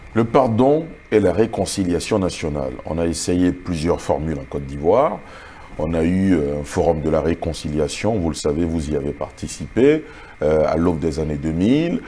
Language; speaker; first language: French; non-native, local second language; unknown